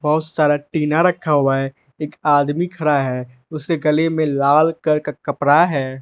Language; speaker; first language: Hindi; non-native, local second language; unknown